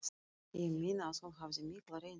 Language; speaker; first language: Icelandic; non-native, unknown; Russian